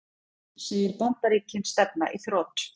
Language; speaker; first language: Icelandic; native; Icelandic